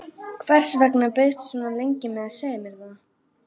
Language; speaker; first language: Icelandic; native; Icelandic